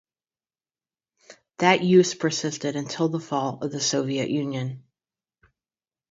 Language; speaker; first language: English; native; English